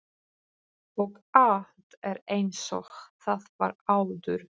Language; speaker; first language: Icelandic; non-native, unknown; Polish